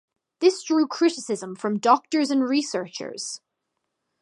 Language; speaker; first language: English; native; English